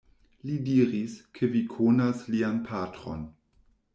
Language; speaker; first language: Esperanto; non-native, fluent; German